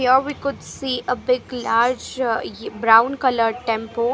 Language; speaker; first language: English; non-native, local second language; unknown